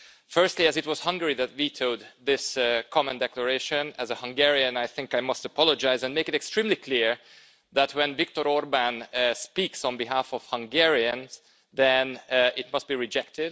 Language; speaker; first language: English; non-native, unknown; Hungarian